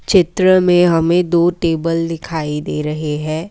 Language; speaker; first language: Hindi; non-native, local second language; Assamese